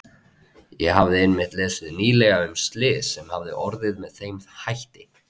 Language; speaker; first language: Icelandic; native; Icelandic